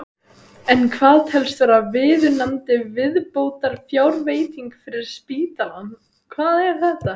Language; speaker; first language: Icelandic; native; Icelandic